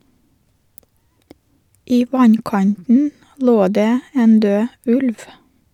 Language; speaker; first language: Norwegian; non-native, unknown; Russian